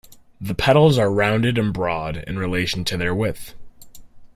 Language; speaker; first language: English; native; English